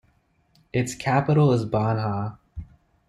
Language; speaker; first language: English; native; English